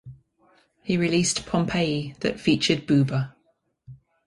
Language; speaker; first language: English; native; English